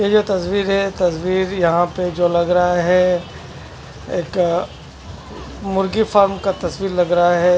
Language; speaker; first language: Hindi; non-native, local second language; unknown